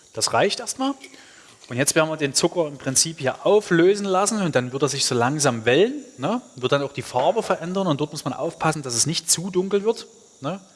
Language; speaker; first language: German; non-native, fluent; Hungarian